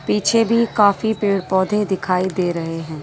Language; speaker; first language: Hindi; native; Hindi